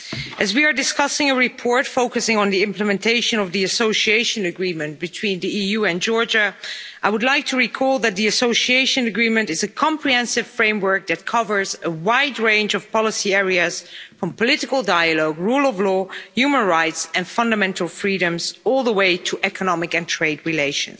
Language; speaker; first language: English; non-native, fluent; Dutch